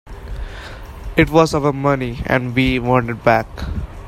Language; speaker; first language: English; non-native, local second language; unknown